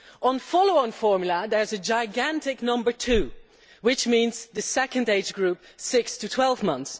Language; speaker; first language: English; non-native, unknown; Dutch